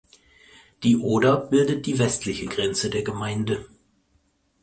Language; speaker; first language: German; native; German